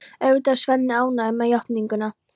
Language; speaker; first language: Icelandic; non-native, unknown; Polish